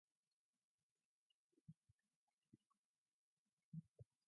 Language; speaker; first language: English; non-native, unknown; Mongolian